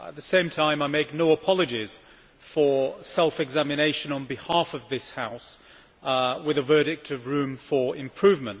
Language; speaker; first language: English; native; English